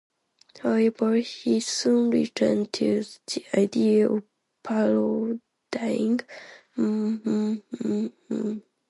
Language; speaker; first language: English; non-native, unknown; Japanese